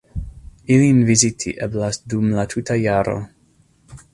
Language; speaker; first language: Esperanto; non-native, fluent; English